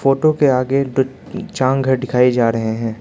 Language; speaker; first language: Hindi; non-native, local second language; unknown